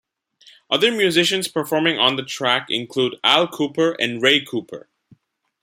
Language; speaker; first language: English; non-native, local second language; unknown